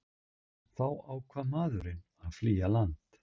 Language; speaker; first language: Icelandic; native; Icelandic